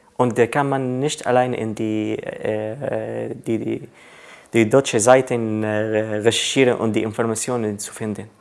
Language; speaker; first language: German; non-native, learner; Arabic